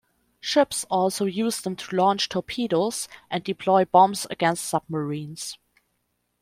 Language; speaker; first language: English; non-native, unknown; German